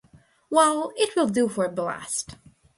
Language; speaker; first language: English; non-native, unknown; Russian